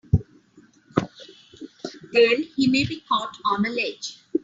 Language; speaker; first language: English; non-native, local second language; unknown